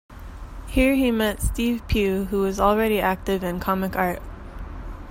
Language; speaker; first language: English; native; English